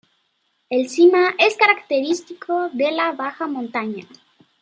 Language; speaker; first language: Spanish; native; Spanish